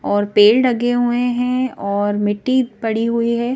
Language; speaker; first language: Hindi; native; Hindi